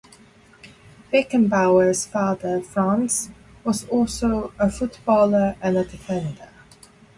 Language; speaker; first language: English; non-native, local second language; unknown